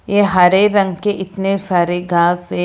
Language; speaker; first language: Hindi; non-native, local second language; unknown